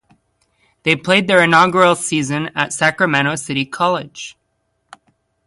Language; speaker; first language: English; native; English